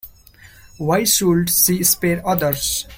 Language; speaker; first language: English; non-native, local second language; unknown